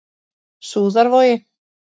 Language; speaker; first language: Icelandic; native; Icelandic